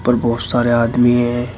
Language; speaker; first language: Hindi; native; Hindi